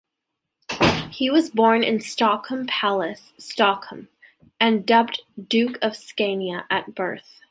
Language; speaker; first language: English; native; English